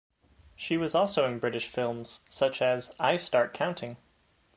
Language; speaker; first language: English; native; English